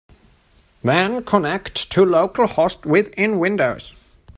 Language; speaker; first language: English; non-native, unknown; German